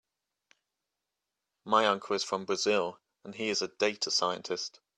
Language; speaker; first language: English; native; English